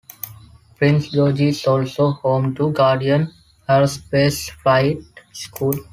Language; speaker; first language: English; non-native, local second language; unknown